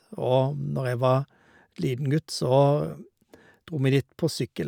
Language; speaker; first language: Norwegian; native; Norwegian